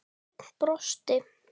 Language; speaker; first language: Icelandic; native; Icelandic